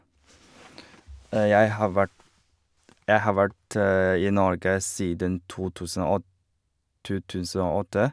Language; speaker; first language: Norwegian; non-native, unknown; Chinese